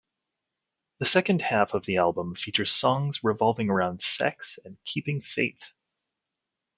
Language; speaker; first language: English; native; English